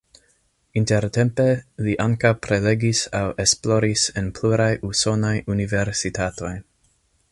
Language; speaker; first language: Esperanto; non-native, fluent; English